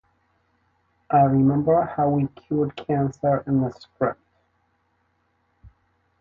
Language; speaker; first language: English; native; English